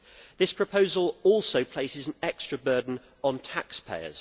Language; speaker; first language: English; native; English